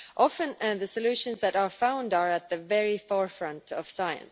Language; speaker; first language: English; non-native, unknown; Estonian